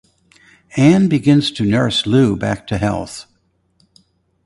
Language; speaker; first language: English; native; English